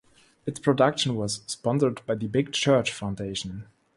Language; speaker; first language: English; non-native, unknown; German